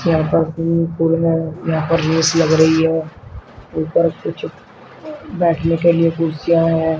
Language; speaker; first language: Hindi; native; Hindi